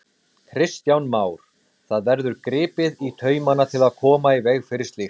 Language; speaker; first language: Icelandic; native; Icelandic